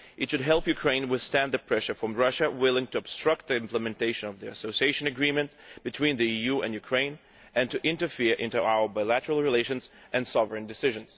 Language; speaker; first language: English; non-native, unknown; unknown